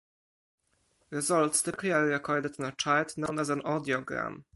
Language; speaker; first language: English; non-native, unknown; Polish